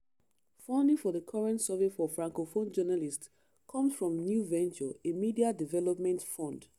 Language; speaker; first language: English; non-native, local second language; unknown